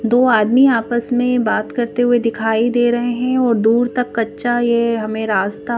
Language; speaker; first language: Hindi; native; Hindi